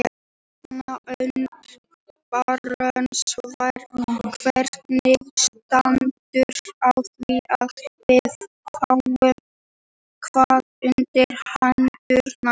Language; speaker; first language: Icelandic; native; Icelandic